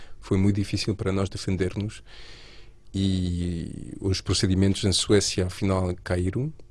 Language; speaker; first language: Portuguese; non-native, related language; Spanish